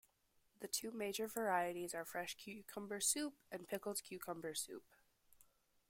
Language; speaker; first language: English; native; English